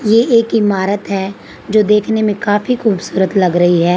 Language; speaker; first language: Hindi; native; Hindi